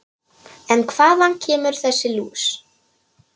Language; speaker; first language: Icelandic; non-native, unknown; Polish